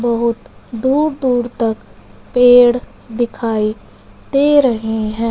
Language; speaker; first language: Hindi; non-native, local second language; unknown